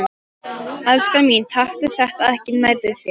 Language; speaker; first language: Icelandic; non-native, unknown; Polish